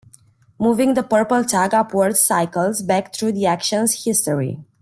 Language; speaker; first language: English; non-native, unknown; Romanian